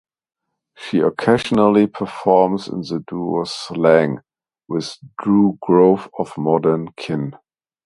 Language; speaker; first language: English; non-native, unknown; German